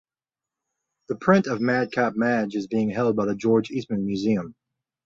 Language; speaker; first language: English; native; English